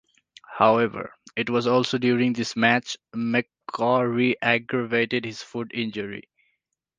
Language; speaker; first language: English; non-native, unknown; Nepali